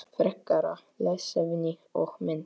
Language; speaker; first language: Icelandic; non-native, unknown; Polish